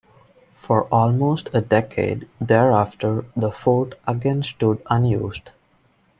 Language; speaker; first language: English; non-native, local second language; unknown